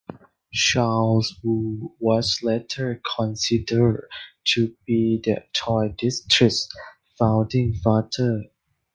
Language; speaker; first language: English; non-native, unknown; Thai